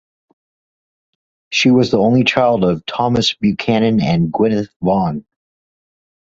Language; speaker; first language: English; native; English